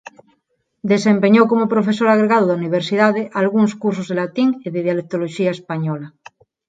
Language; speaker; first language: Galician; non-native, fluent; Spanish